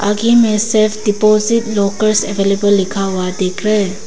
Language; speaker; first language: Hindi; non-native, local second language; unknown